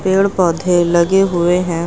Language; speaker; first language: Hindi; native; Hindi